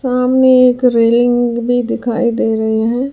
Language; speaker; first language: Hindi; non-native, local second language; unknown